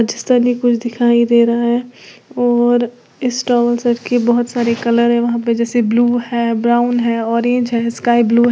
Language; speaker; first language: Hindi; native; Hindi